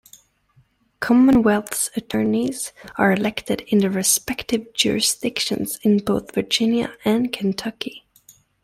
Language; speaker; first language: English; native; English